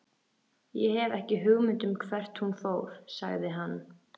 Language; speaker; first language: Icelandic; native; Icelandic